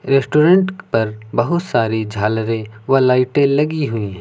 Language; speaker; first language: Hindi; native; Hindi